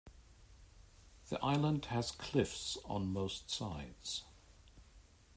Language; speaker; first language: English; native; English